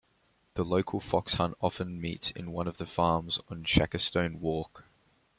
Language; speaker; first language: English; native; English